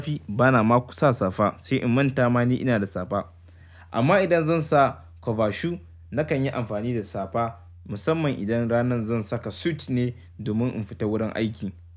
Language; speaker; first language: Hausa; native; Hausa